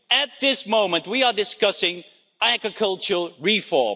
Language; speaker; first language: English; non-native, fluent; Dutch